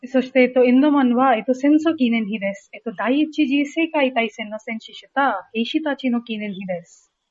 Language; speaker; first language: Japanese; non-native, learner; Hindi